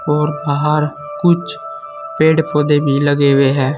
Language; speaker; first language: Hindi; native; Hindi